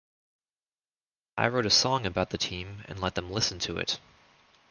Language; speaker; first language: English; native; English